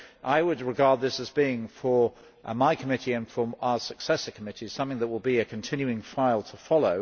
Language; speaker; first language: English; native; English